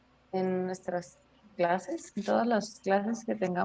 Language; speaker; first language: Spanish; native; Spanish